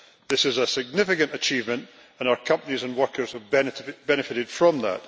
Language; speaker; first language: English; native; English